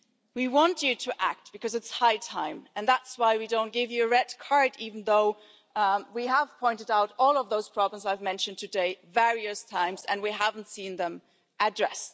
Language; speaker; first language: English; non-native, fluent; German